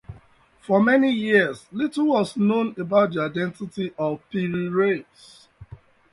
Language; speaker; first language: English; native; English